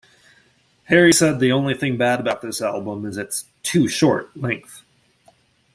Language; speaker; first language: English; native; English